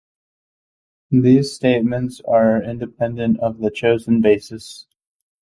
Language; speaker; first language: English; native; English